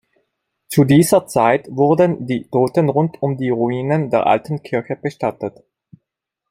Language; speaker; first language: German; non-native, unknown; Italian